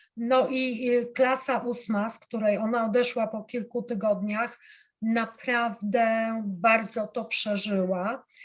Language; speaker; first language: Polish; native; Polish